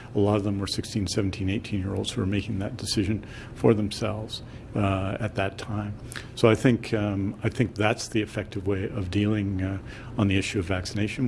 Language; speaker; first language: English; native; English